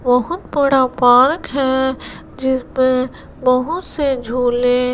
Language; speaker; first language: Hindi; non-native, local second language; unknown